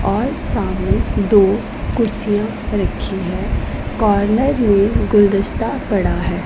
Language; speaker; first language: Hindi; non-native, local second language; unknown